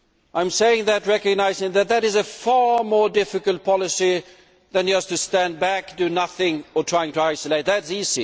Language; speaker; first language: English; non-native, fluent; Swedish